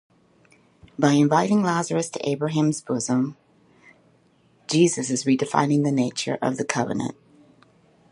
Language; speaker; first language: English; native; English